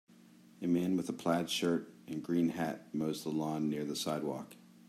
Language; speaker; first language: English; native; English